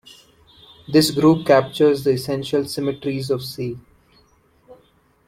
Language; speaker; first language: English; non-native, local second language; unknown